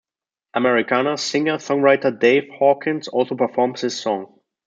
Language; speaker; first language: English; non-native, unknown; German